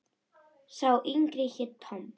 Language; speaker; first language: Icelandic; non-native, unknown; Russian